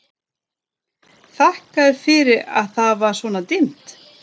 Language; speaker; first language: Icelandic; non-native, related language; Swedish